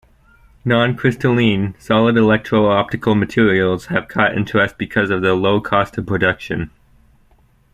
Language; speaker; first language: English; native; English